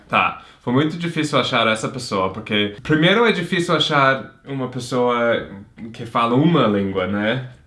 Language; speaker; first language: Portuguese; non-native, fluent; English